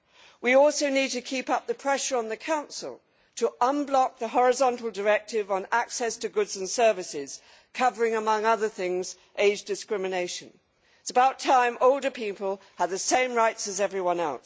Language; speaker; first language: English; native; English